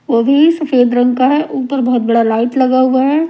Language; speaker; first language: Hindi; non-native, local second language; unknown